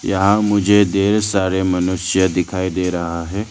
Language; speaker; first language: Hindi; non-native, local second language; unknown